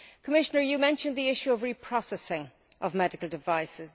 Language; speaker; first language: English; native; English